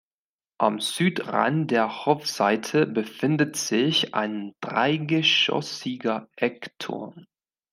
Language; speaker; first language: German; non-native, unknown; Spanish